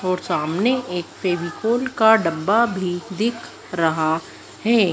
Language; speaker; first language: Hindi; native; Hindi